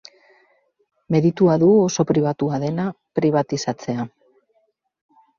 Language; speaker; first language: Basque; native; Basque